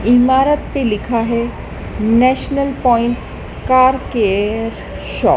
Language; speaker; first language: Hindi; native; Hindi